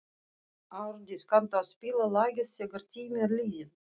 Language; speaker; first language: Icelandic; non-native, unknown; Russian